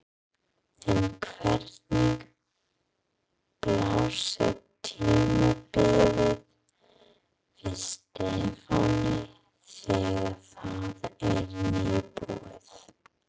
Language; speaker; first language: Icelandic; non-native, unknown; English